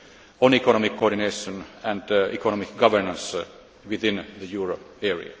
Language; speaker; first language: English; non-native, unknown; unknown